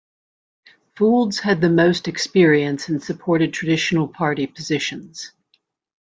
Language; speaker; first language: English; native; English